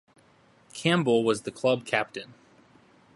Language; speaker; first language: English; native; English